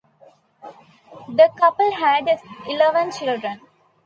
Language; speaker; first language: English; non-native, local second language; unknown